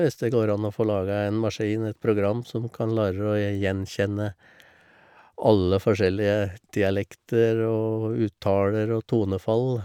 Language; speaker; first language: Norwegian; native; Norwegian